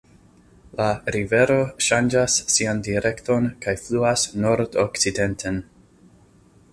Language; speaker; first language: Esperanto; non-native, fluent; English